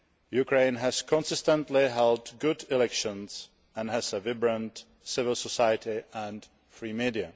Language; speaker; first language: English; non-native, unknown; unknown